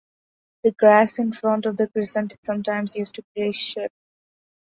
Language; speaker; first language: English; non-native, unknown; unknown